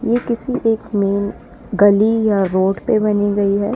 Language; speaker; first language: Hindi; native; Hindi